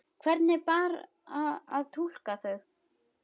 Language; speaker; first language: Icelandic; native; Icelandic